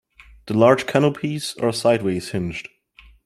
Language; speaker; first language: English; non-native, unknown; German